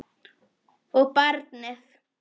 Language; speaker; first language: Icelandic; non-native, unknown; Polish